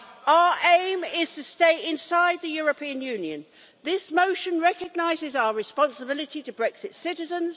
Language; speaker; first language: English; native; English